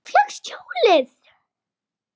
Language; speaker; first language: Icelandic; native; Icelandic